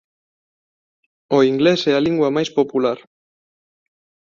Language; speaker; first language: Galician; non-native, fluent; Spanish